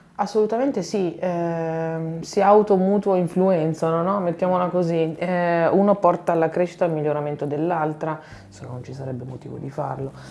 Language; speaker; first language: Italian; native; Italian